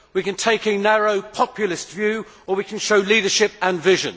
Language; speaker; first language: English; native; English